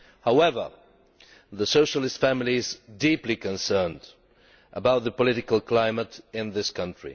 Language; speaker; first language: English; non-native, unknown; Bulgarian